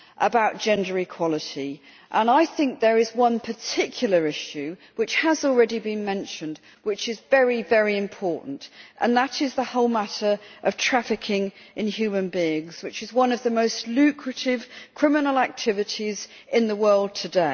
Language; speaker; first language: English; native; English